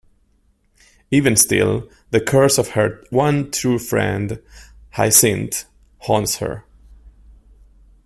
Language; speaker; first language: English; non-native, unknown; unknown